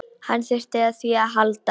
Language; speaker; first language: Icelandic; non-native, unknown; Polish